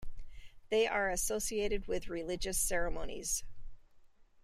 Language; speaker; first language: English; native; English